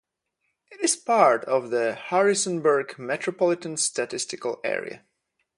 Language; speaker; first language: English; non-native, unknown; Polish